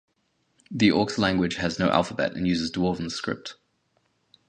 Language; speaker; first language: English; native; English